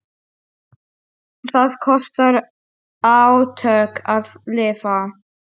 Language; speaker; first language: Icelandic; non-native, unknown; Polish